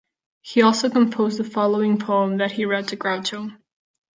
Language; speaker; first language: English; non-native, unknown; Catalan